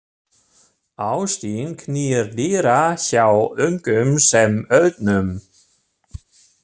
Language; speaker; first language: Icelandic; non-native, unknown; German